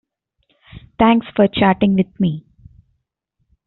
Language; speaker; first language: English; non-native, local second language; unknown